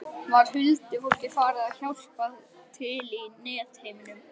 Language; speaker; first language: Icelandic; native; Icelandic